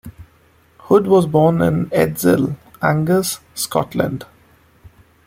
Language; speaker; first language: English; non-native, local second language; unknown